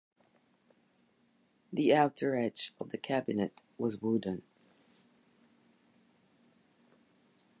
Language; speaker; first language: English; non-native, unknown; French